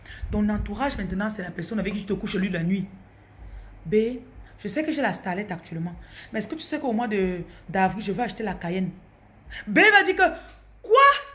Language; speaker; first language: French; non-native, local second language; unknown